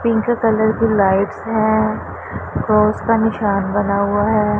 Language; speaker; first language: Hindi; non-native, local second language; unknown